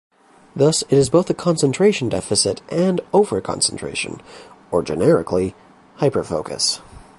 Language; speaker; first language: English; native; English